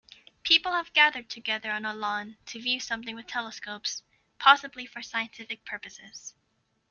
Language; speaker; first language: English; native; English